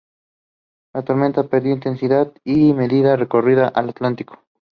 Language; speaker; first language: English; non-native, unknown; Spanish